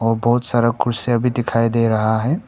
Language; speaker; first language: Hindi; non-native, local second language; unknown